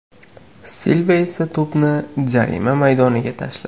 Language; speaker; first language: Uzbek; native; Uzbek